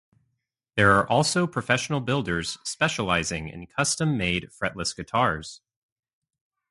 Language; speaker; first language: English; native; English